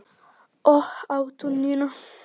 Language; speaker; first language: Icelandic; non-native, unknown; Polish